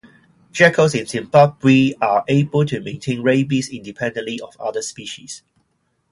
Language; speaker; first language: English; non-native, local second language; Cantonese